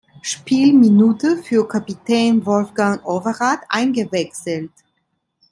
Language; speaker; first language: German; non-native, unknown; Italian